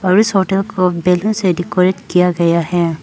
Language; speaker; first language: Hindi; non-native, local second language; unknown